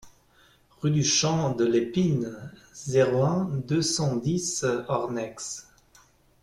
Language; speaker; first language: French; non-native, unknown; German